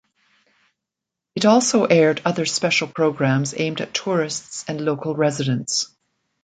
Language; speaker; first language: English; native; English